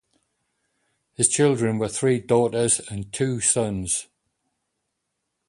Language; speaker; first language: English; native; English